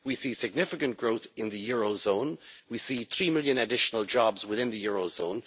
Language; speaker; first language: English; native; English